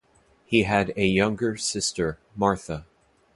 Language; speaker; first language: English; native; English